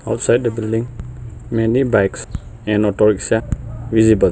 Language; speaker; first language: English; non-native, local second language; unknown